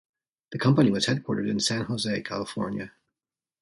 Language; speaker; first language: English; native; English